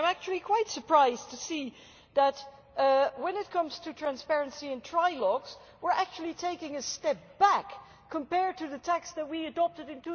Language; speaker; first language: English; non-native, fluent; Dutch